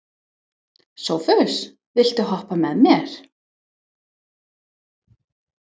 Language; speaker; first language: Icelandic; non-native, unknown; English